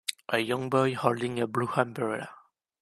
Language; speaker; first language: English; native; English